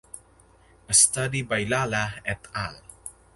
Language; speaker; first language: English; non-native, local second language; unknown